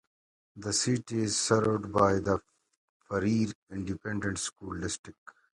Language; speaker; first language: English; native; English